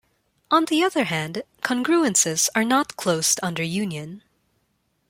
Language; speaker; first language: English; non-native, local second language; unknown